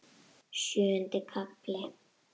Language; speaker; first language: Icelandic; native; Icelandic